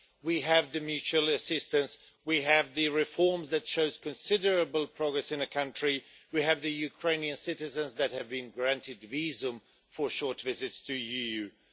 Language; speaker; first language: English; non-native, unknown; Swedish